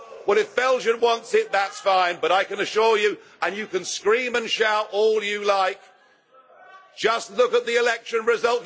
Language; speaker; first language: English; native; English